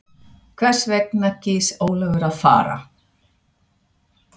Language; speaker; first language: Icelandic; non-native, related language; Swedish